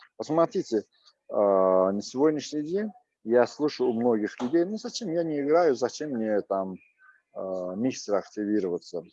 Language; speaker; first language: Russian; non-native, local second language; Azerbaijani